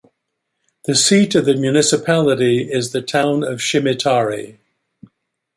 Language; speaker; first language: English; native; English